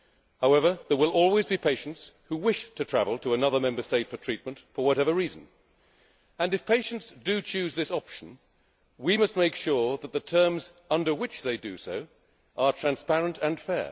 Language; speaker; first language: English; native; English